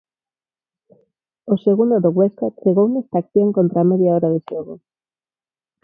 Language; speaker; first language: Galician; non-native, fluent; Spanish